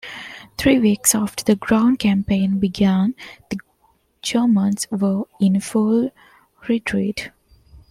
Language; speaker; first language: English; non-native, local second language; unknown